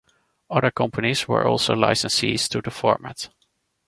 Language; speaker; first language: English; non-native, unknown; Dutch